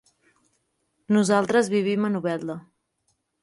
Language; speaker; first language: Catalan; native; Catalan